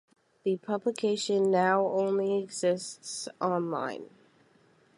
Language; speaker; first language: English; native; English